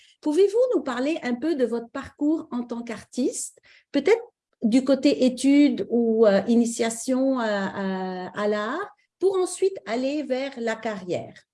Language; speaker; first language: French; native; French